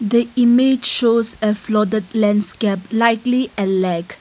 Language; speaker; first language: English; non-native, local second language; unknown